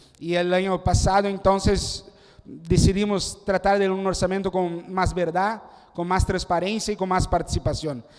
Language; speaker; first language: Spanish; non-native, related language; Portuguese